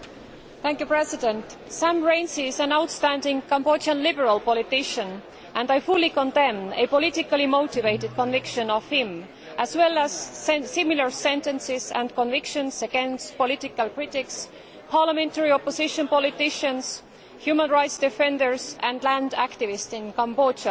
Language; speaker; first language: English; non-native, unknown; Estonian